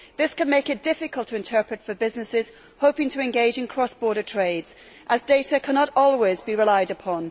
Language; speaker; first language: English; native; English